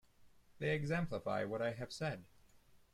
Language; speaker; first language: English; native; English